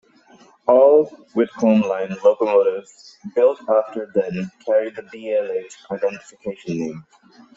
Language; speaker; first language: English; native; English